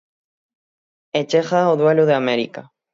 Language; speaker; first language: Galician; native; Galician